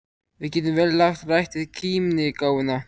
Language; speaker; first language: Icelandic; native; Icelandic